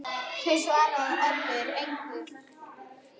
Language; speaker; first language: Icelandic; native; Icelandic